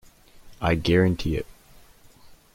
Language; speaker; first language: English; native; English